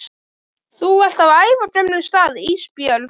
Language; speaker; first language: Icelandic; native; Icelandic